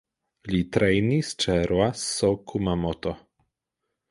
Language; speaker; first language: Esperanto; non-native, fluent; Polish